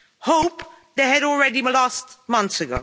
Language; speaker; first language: English; non-native, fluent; Dutch